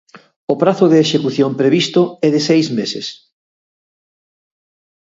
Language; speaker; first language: Galician; native; Galician